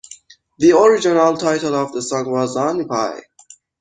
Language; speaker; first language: English; non-native, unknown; Persian